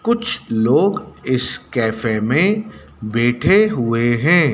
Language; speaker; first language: Hindi; native; Hindi